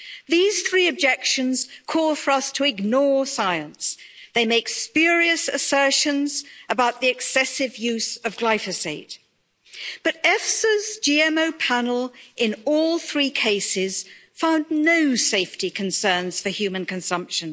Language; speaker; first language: English; native; English